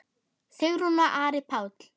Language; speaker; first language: Icelandic; non-native, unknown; German